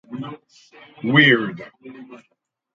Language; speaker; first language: English; native; English